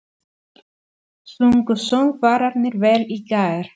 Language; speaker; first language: Icelandic; non-native, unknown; Spanish